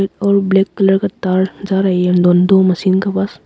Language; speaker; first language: Hindi; non-native, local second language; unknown